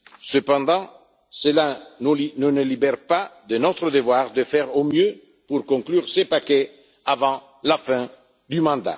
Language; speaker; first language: French; non-native, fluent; Italian